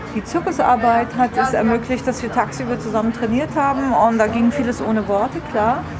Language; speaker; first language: German; non-native, fluent; Persian